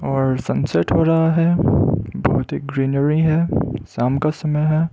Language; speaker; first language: Hindi; non-native, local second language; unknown